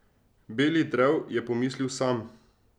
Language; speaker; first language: Slovenian; native; Slovenian